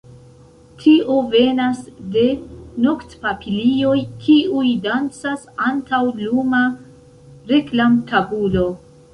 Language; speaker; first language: Esperanto; non-native, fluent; Central Kurdish